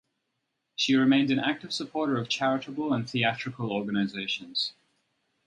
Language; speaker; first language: English; native; English